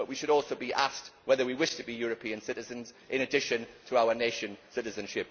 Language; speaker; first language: English; native; English